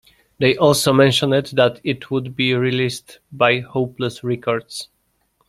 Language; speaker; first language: English; non-native, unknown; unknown